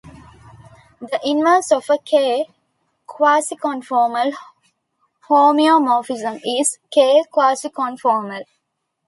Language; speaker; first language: English; non-native, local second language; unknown